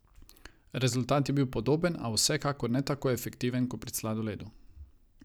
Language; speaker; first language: Slovenian; non-native, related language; Croatian